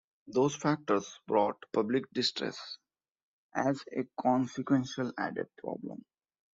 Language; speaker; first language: English; non-native, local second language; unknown